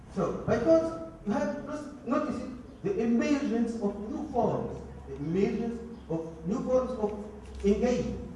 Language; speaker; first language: English; non-native, fluent; Arabic